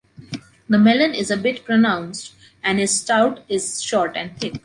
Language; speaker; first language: English; non-native, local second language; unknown